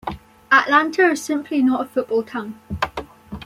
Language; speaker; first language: English; native; English